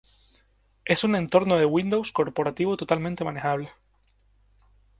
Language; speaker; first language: Spanish; native; Spanish